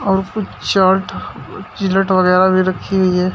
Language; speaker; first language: Hindi; native; Hindi